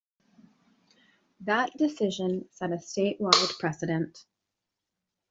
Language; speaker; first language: English; native; English